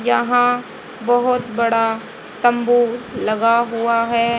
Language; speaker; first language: Hindi; native; Hindi